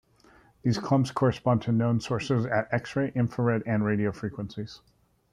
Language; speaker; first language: English; native; English